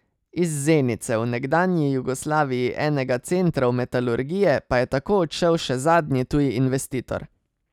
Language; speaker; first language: Slovenian; native; Slovenian